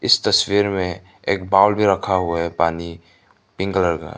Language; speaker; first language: Hindi; non-native, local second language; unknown